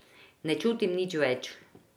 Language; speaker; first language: Slovenian; non-native, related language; Croatian